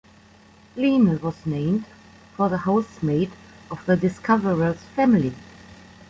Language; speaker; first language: English; non-native, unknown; German